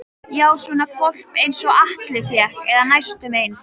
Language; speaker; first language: Icelandic; native; Icelandic